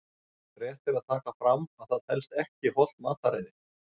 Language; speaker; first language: Icelandic; native; Icelandic